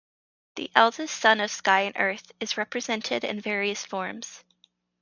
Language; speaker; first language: English; native; English